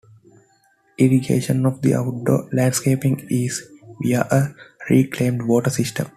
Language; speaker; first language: English; non-native, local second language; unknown